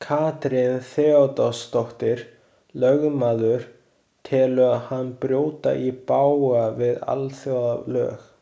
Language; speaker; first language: Icelandic; non-native, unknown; Chinese